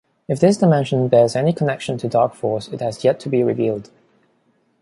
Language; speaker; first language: English; non-native, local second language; Cantonese